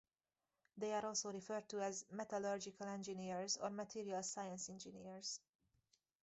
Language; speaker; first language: English; native; English